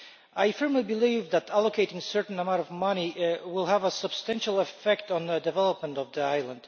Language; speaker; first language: English; non-native, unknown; Polish